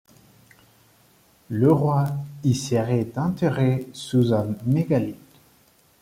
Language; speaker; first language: French; non-native, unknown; Spanish